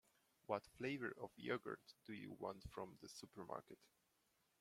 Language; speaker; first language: English; non-native, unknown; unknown